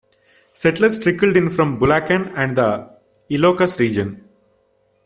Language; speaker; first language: English; non-native, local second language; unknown